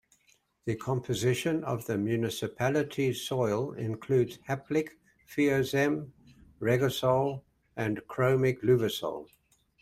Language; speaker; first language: English; native; English